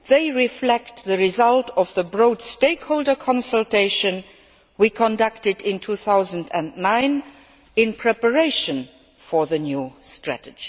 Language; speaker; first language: English; non-native, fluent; Luxembourgish